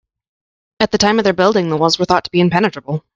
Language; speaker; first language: English; native; English